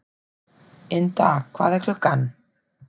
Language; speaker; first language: Icelandic; non-native, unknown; German